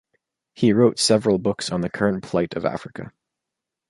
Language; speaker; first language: English; native; English